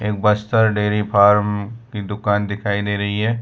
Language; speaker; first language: Hindi; non-native, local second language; Gujarati